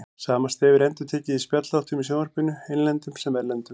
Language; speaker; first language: Icelandic; native; Icelandic